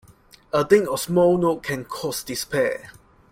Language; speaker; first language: English; non-native, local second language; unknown